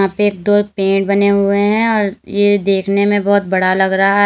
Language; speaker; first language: Hindi; native; Hindi